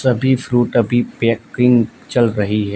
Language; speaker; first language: Hindi; non-native, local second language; Gujarati